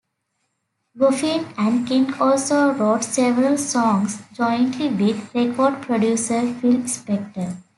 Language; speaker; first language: English; native; English